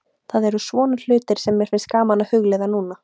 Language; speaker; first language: Icelandic; native; Icelandic